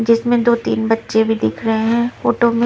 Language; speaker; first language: Hindi; non-native, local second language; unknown